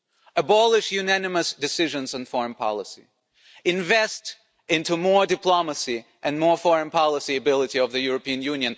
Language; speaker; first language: English; non-native, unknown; German